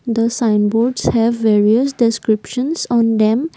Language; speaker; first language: English; non-native, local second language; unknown